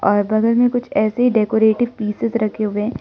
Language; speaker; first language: Hindi; non-native, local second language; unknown